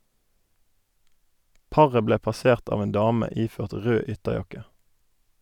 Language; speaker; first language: Norwegian; native; Norwegian